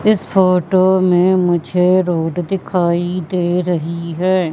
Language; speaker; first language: Hindi; native; Hindi